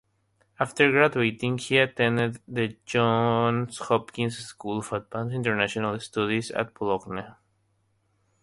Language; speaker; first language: English; non-native, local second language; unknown